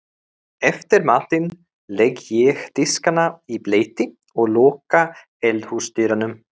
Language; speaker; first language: Icelandic; non-native, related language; Swedish